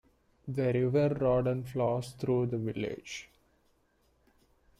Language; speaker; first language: English; non-native, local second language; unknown